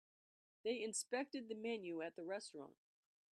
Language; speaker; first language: English; native; English